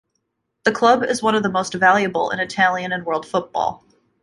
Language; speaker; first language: English; native; English